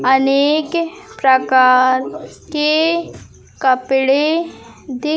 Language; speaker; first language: Hindi; native; Hindi